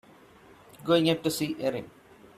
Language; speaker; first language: English; non-native, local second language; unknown